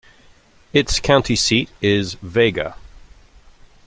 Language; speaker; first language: English; native; English